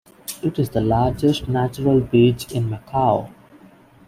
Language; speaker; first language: English; non-native, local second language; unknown